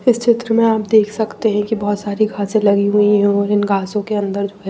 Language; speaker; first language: Hindi; non-native, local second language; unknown